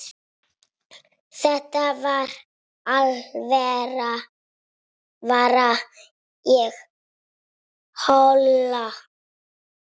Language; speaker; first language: Icelandic; non-native, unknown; Italian